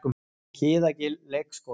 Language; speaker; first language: Icelandic; native; Icelandic